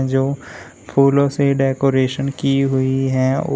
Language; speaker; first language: Hindi; native; Hindi